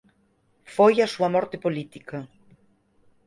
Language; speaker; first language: Galician; native; Galician